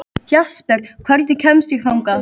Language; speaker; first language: Icelandic; native; Icelandic